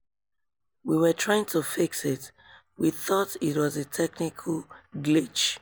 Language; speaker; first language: English; non-native, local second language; Yoruba